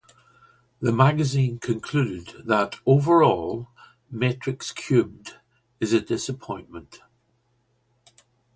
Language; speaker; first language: English; native; English